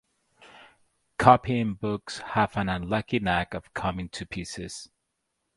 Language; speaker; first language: English; native; English